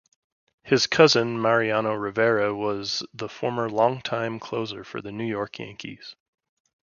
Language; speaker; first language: English; native; English